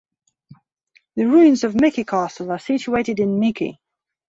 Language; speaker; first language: English; non-native, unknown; Belarusian